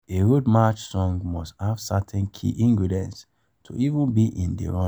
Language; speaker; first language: English; non-native, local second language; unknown